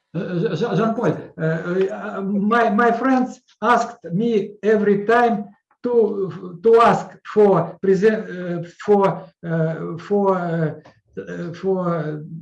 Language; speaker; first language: English; non-native, learner; Russian